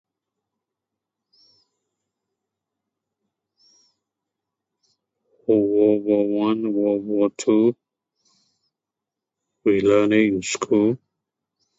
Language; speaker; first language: English; non-native, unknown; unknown